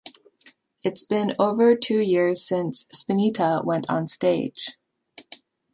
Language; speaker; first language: English; native; English